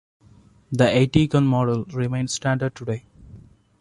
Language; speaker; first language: English; non-native, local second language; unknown